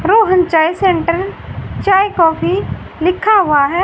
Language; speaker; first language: Hindi; native; Hindi